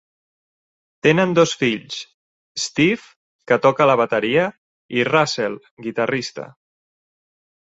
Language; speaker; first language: Catalan; native; Catalan